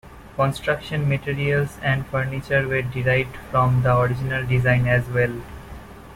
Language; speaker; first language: English; non-native, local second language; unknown